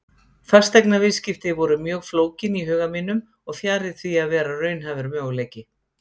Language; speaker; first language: Icelandic; native; Icelandic